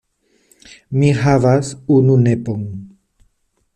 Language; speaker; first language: Esperanto; non-native, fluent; Spanish